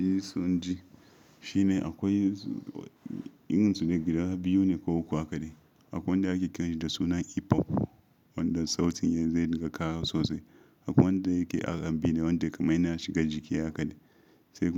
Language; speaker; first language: Hausa; non-native, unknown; Yoruba